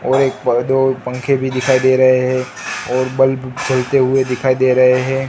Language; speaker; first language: Hindi; non-native, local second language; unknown